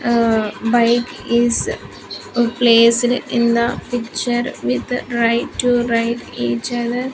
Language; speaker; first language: English; non-native, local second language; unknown